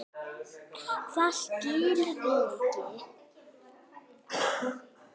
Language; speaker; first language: Icelandic; native; Icelandic